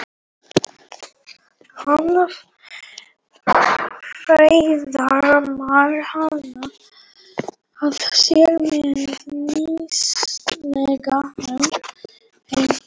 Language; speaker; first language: Icelandic; non-native, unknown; Polish